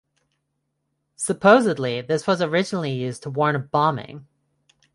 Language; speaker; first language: English; non-native, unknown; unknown